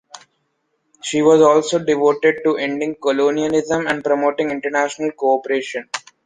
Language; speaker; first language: English; non-native, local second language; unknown